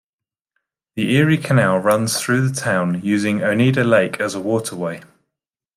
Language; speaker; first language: English; native; English